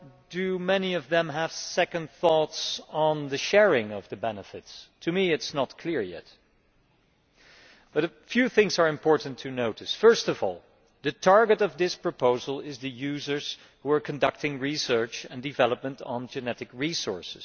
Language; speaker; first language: English; non-native, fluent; Dutch